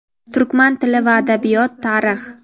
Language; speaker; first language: Uzbek; native; Uzbek